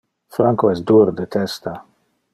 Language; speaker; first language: Interlingua; non-native, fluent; Dutch